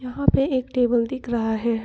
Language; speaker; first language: Hindi; non-native, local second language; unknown